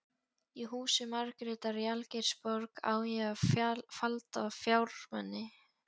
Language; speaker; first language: Icelandic; non-native, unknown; Polish